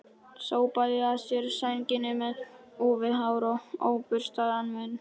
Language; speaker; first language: Icelandic; non-native, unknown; Polish